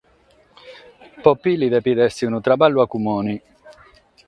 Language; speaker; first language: Sardinian; non-native, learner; Catalan